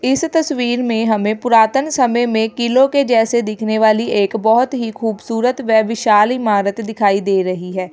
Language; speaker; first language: Hindi; native; Hindi